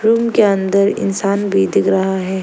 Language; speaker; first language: Hindi; non-native, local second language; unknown